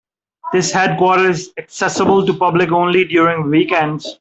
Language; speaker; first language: English; non-native, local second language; Urdu